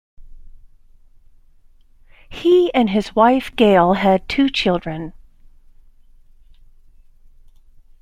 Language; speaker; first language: English; native; English